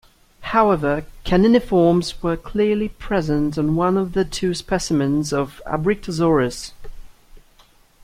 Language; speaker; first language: English; native; English